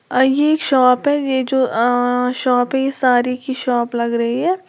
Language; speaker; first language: Hindi; native; Hindi